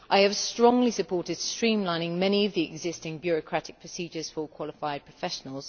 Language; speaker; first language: English; native; English